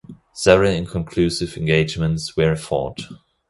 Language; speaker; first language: English; non-native, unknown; German